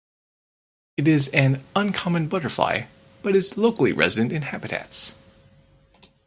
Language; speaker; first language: English; native; English